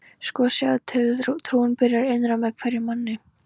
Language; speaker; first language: Icelandic; non-native, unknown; Polish